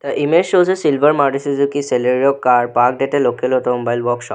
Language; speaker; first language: English; non-native, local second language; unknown